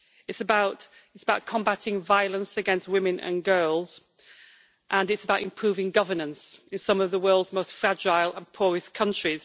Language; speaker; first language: English; native; English